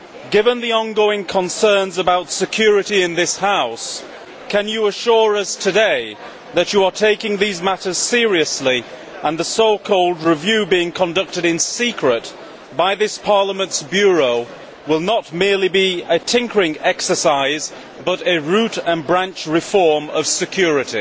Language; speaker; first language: English; native; English